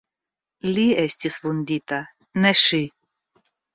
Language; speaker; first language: Esperanto; non-native, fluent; Russian